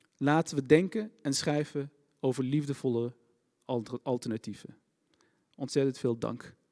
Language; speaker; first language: Dutch; early bilingual, other home language; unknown